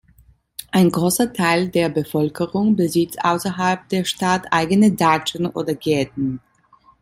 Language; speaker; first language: German; non-native, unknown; Italian